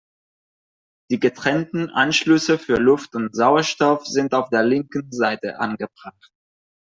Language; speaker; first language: German; non-native, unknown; Catalan